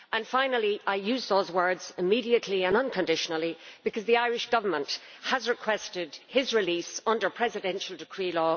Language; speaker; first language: English; native; English